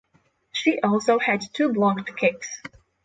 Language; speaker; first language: English; non-native, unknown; Polish